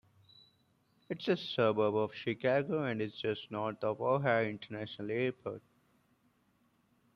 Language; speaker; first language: English; non-native, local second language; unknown